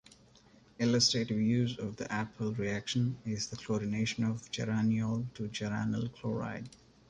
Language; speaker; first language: English; non-native, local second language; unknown